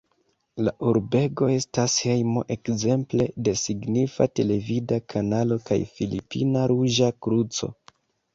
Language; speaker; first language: Esperanto; non-native, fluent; Kinyarwanda